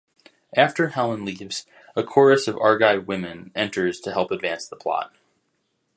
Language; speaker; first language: English; native; English